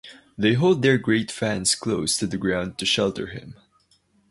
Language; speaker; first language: English; non-native, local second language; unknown